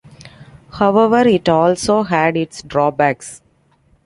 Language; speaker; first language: English; non-native, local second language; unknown